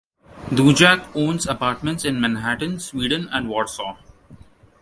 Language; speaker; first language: English; non-native, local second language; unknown